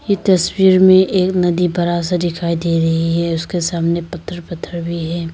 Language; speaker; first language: Hindi; non-native, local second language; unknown